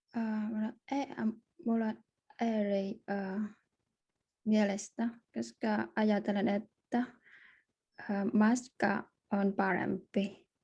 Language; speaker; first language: Finnish; non-native, learner; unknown